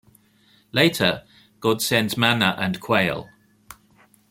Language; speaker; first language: English; native; English